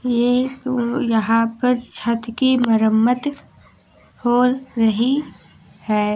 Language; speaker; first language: Hindi; native; Hindi